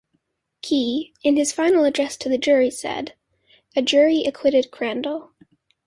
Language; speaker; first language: English; native; English